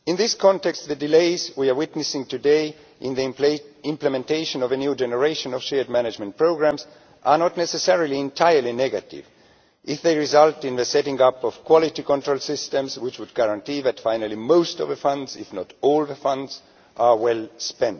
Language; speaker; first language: English; non-native, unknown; Estonian